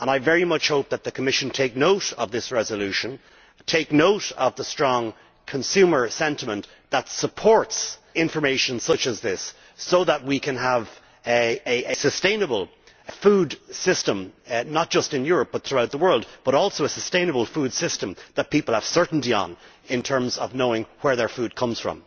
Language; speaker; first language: English; native; English